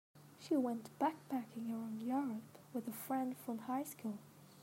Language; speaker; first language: English; non-native, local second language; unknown